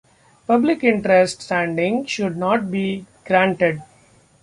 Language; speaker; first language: English; non-native, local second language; Marathi